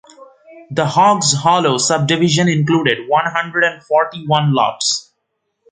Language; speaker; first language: English; non-native, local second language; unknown